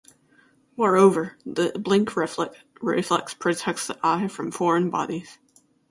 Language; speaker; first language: English; native; English